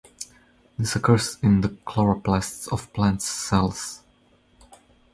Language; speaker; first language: English; non-native, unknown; Croatian